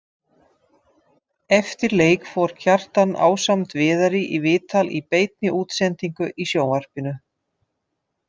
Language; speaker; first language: Icelandic; non-native, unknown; Dutch